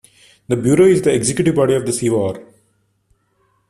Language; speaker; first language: English; non-native, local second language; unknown